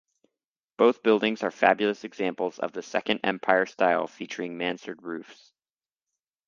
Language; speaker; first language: English; native; English